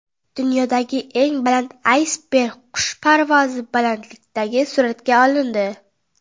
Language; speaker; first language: Uzbek; non-native, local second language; Kara-Kalpak